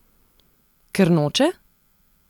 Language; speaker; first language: Slovenian; non-native, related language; Serbian